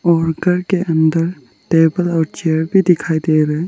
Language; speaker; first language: Hindi; non-native, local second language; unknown